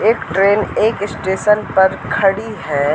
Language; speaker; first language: Hindi; native; Hindi